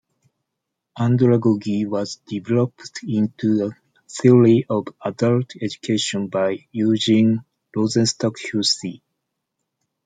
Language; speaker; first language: English; non-native, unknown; Japanese